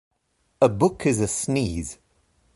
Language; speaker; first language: English; native; English